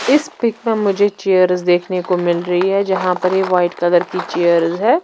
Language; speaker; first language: Hindi; non-native, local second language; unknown